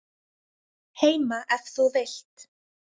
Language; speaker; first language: Icelandic; native; Icelandic